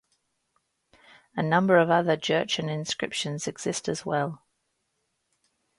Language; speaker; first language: English; native; English